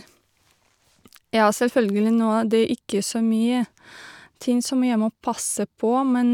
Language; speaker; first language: Norwegian; non-native, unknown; Russian